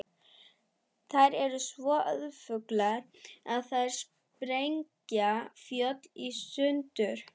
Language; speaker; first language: Icelandic; non-native, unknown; German